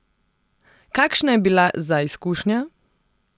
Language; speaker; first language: Slovenian; non-native, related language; Serbian